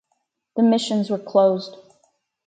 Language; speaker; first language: English; native; English